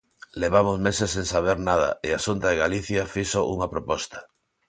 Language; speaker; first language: Galician; non-native, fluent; Spanish